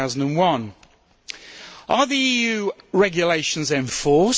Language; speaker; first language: English; native; English